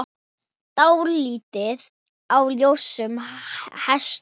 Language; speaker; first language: Icelandic; non-native, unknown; Thai